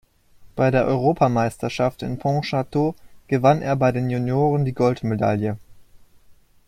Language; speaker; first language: German; native; German